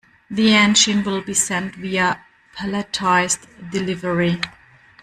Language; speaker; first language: English; non-native, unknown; German